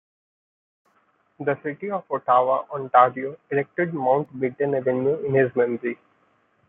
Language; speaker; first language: English; non-native, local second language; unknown